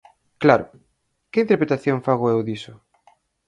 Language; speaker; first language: Galician; native; Galician